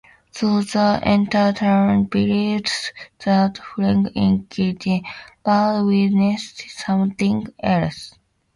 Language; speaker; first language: English; native; English